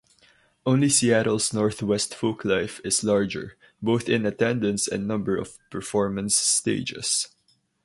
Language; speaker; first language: English; non-native, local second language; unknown